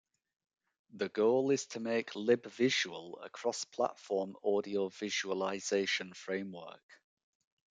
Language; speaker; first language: English; native; English